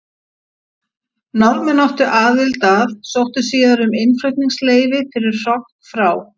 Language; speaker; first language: Icelandic; native; Icelandic